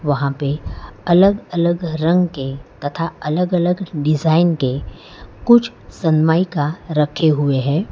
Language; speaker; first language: Hindi; non-native, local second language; Gujarati